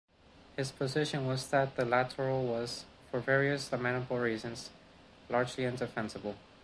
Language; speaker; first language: English; non-native, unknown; Spanish